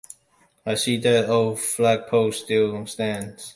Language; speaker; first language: English; non-native, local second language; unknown